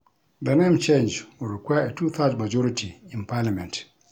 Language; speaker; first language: English; non-native, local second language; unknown